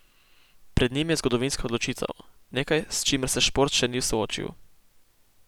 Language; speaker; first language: Slovenian; native; Slovenian